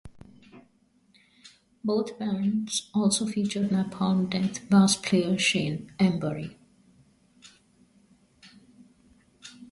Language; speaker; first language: English; non-native, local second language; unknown